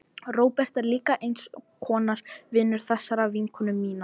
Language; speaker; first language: Icelandic; non-native, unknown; English